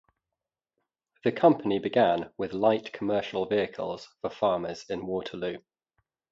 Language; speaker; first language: English; native; English